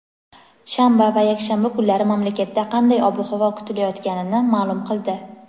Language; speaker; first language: Uzbek; native; Uzbek